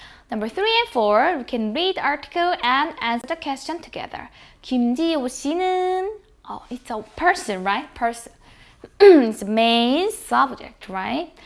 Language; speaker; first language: English; non-native, fluent; Korean